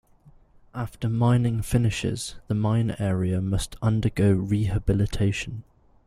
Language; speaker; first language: English; native; English